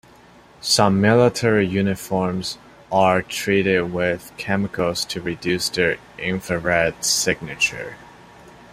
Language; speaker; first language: English; non-native, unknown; Chinese